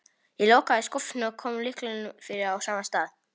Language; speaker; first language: Icelandic; non-native, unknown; Polish